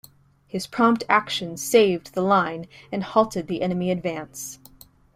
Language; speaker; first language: English; native; English